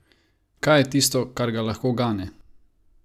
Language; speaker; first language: Slovenian; non-native, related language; Croatian